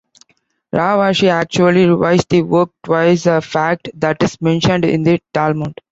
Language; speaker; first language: English; non-native, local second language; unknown